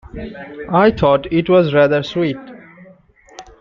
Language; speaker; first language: English; non-native, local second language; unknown